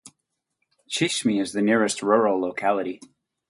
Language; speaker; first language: English; native; English